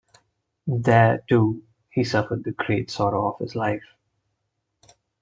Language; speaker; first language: English; non-native, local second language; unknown